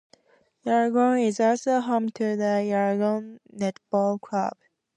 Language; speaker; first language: English; native; English